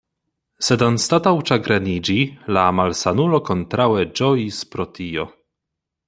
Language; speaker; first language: Esperanto; non-native, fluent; Polish